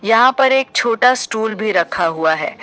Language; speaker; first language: Hindi; native; Hindi